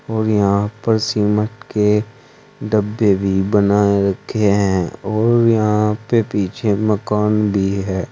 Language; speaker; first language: Hindi; native; Hindi